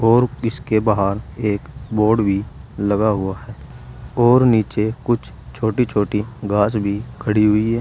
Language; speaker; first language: Hindi; native; Hindi